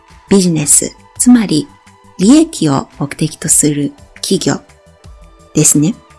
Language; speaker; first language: Japanese; native; Japanese